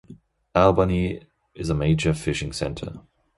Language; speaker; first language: English; non-native, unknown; German